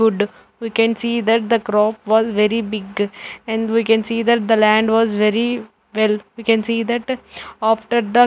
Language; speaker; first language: English; non-native, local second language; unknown